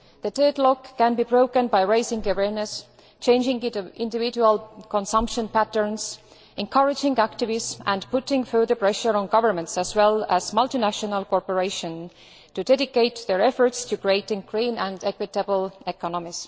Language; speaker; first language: English; non-native, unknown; Estonian